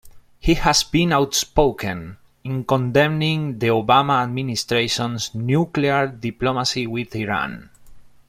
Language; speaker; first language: English; non-native, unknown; Spanish